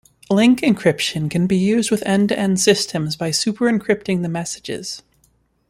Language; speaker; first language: English; native; English